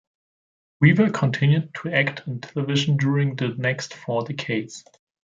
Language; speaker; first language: English; non-native, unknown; German